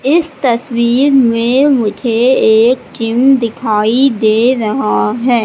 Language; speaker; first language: Hindi; native; Hindi